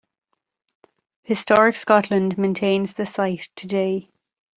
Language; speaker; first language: English; native; English